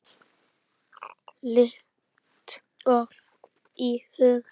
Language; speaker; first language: Icelandic; native; Icelandic